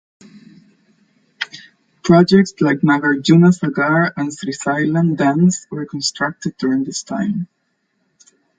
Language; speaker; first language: English; non-native, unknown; Spanish